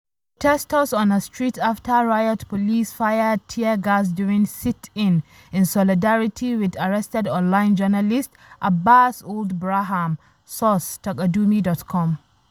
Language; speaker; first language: English; non-native, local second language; Hausa